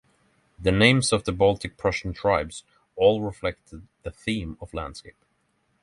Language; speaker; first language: English; non-native, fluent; Norwegian